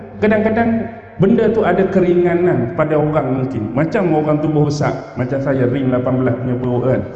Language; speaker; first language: Malay; native; Malay